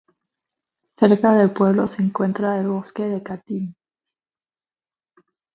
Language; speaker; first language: Spanish; non-native, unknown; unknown